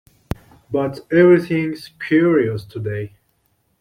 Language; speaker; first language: English; non-native, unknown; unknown